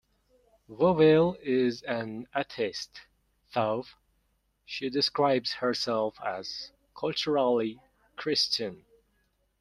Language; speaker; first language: English; non-native, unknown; Mongolian